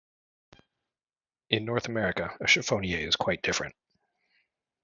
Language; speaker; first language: English; native; English